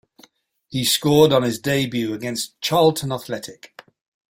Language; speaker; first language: English; native; English